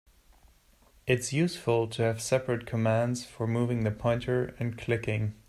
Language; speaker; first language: English; non-native, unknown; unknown